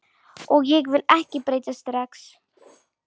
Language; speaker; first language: Icelandic; non-native, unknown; Polish